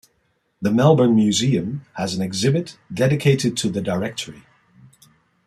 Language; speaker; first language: English; non-native, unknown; Dutch